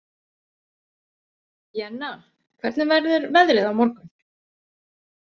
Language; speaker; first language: Icelandic; native; Icelandic